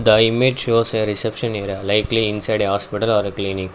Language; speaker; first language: English; non-native, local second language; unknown